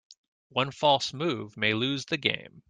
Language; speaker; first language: English; native; English